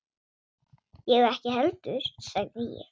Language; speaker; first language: Icelandic; non-native, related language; Swedish